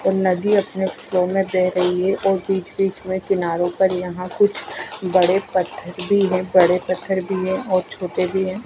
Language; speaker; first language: Hindi; non-native, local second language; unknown